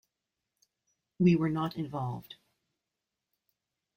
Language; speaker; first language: English; native; English